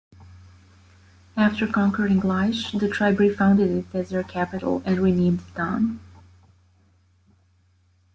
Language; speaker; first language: English; native; English